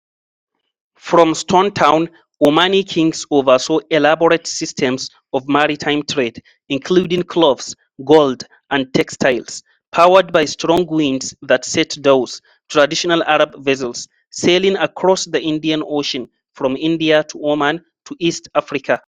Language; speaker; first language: English; non-native, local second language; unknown